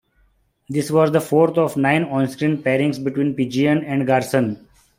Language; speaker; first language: English; non-native, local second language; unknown